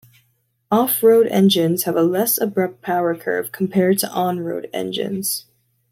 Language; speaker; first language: English; native; English